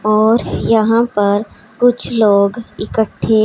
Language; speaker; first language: Hindi; non-native, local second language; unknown